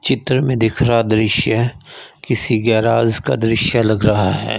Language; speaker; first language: Hindi; non-native, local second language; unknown